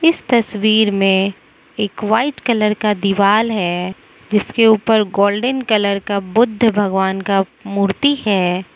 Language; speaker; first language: Hindi; non-native, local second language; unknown